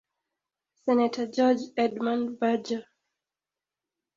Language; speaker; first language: English; native; English